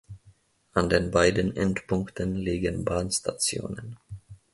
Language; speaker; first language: German; non-native, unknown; Finnish